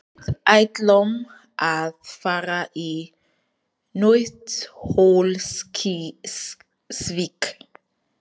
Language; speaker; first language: Icelandic; non-native, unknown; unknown